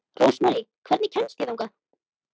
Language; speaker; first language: Icelandic; native; Icelandic